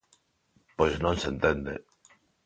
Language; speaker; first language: Galician; non-native, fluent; Spanish